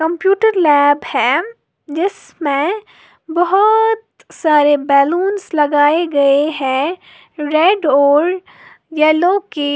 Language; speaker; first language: Hindi; native; Hindi